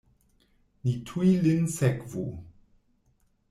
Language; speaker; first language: Esperanto; non-native, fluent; German